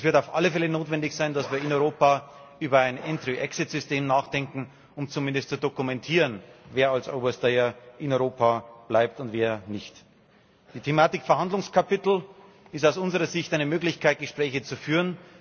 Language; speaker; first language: German; native; German